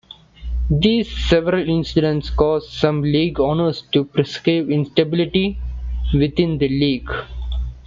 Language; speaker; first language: English; non-native, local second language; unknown